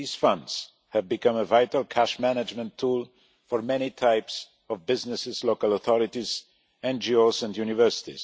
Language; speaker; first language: English; non-native, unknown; Polish